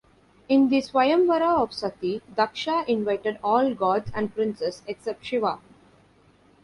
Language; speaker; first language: English; non-native, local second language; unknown